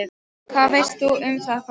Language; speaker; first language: Icelandic; non-native, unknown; Polish